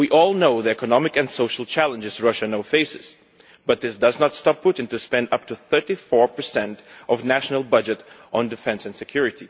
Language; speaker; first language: English; non-native, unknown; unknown